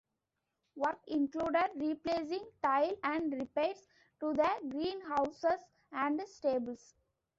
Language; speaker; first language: English; non-native, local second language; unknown